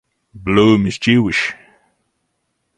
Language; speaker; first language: English; non-native, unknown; Latvian